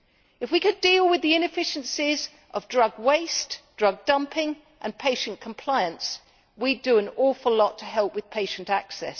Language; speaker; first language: English; native; English